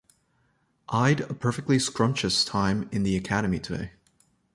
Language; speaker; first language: English; native; English